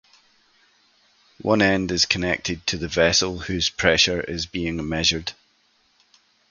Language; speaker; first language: English; native; English